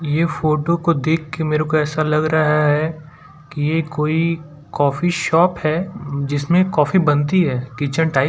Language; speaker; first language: Hindi; non-native, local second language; Gujarati